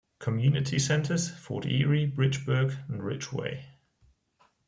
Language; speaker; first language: English; non-native, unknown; German